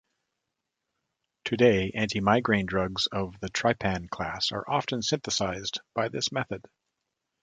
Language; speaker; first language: English; native; English